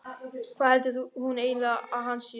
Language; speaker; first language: Icelandic; non-native, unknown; German